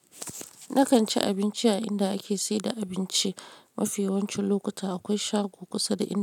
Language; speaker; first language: Hausa; non-native, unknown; Yoruba